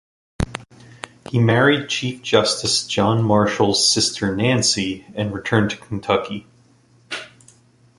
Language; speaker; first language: English; native; English